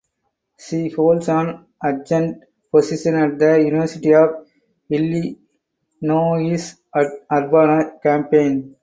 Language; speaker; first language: English; non-native, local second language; Tamil